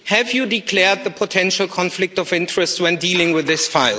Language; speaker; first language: English; non-native, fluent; German